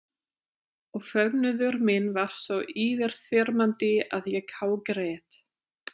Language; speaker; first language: Icelandic; non-native, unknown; German